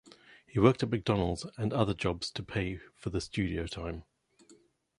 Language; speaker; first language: English; native; English